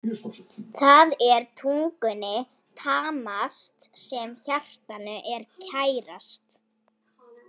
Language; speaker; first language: Icelandic; non-native, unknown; Polish